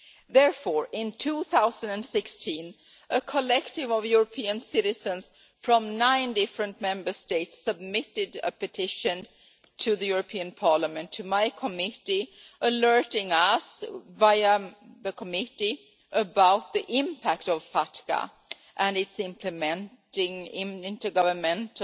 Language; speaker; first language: English; non-native, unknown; Swedish